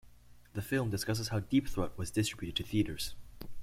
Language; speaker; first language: English; native; English